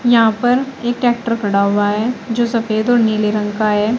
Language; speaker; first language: Hindi; native; Hindi